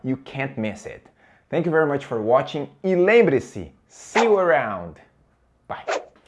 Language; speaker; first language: English; non-native, fluent; Portuguese